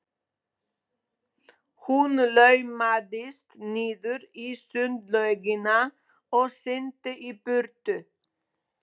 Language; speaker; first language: Icelandic; non-native, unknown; Polish